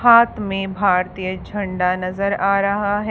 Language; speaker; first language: Hindi; native; Hindi